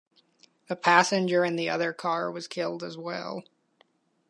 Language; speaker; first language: English; native; English